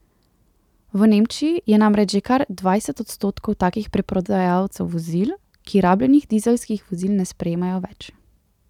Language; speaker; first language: Slovenian; native; Slovenian